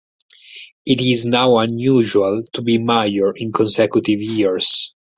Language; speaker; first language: English; non-native, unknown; Italian